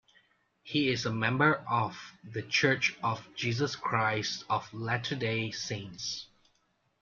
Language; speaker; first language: English; non-native, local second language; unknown